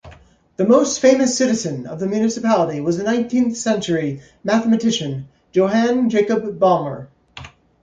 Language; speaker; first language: English; native; English